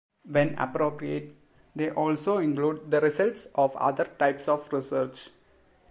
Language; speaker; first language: English; non-native, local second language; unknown